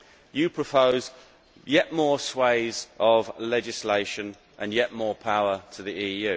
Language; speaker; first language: English; native; English